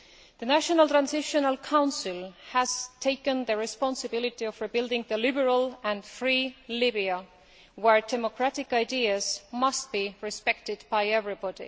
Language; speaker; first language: English; non-native, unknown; Estonian